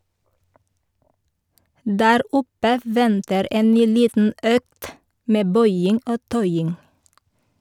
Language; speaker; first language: Norwegian; non-native, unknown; Filipino